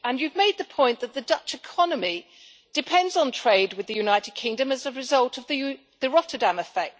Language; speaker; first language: English; native; English